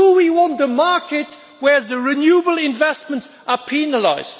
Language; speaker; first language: English; non-native, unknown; German